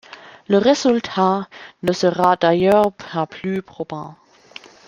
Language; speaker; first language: French; non-native, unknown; German